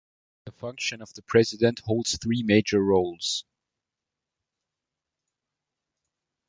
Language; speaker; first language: English; non-native, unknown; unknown